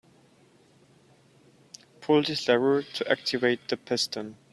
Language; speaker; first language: English; non-native, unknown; German